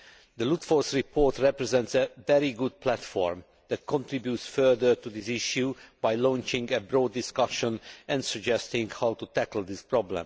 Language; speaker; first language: English; non-native, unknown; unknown